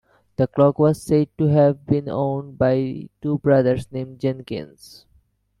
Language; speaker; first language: English; non-native, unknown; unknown